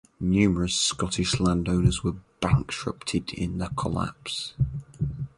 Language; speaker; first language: English; native; English